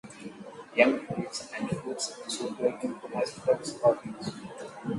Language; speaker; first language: English; non-native, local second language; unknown